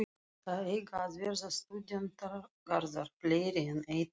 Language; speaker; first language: Icelandic; non-native, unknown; Russian